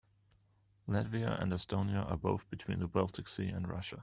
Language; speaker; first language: English; non-native, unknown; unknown